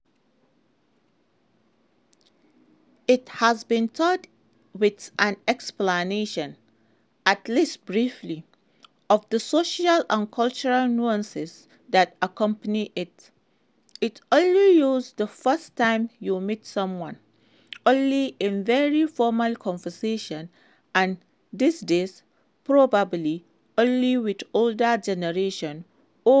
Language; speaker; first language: English; non-native, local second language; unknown